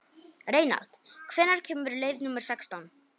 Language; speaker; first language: Icelandic; non-native, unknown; Polish